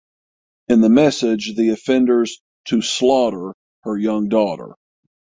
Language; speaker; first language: English; native; English